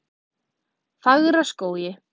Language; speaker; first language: Icelandic; native; Icelandic